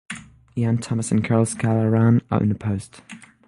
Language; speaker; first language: English; non-native, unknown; French